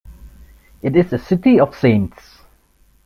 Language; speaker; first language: English; non-native, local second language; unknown